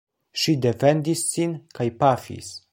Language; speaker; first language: Esperanto; non-native, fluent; Polish